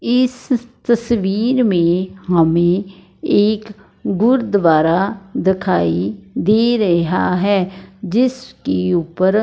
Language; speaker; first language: Hindi; non-native, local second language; Punjabi